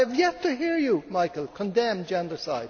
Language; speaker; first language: English; native; English